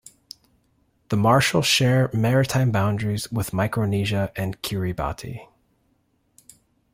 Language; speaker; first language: English; native; English